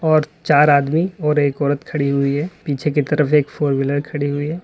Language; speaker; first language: Hindi; native; Hindi